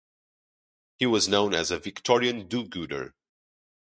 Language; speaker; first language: English; non-native, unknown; Portuguese